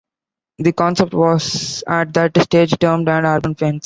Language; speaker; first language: English; non-native, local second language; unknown